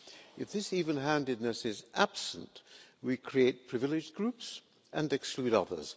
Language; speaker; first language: English; non-native, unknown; Hungarian